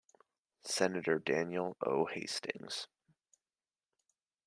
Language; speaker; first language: English; native; English